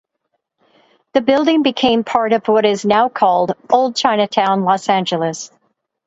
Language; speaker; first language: English; native; English